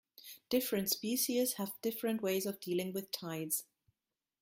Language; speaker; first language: English; non-native, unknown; German